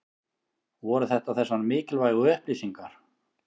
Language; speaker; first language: Icelandic; native; Icelandic